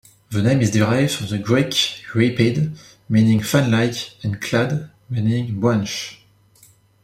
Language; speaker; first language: English; non-native, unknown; French